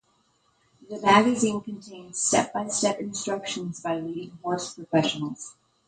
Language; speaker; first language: English; native; English